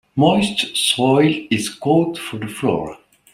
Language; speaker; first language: English; native; English